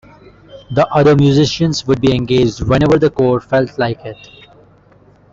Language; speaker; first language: English; non-native, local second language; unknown